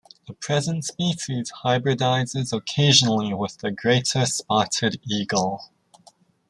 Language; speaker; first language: English; native; English